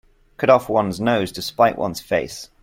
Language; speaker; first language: English; native; English